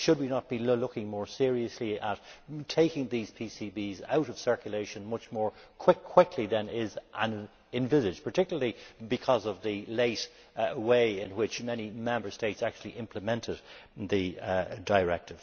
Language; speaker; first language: English; native; English